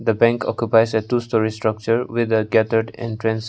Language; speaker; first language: English; non-native, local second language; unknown